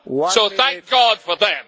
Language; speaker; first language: English; native; English